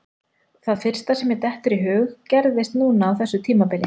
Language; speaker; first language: Icelandic; native; Icelandic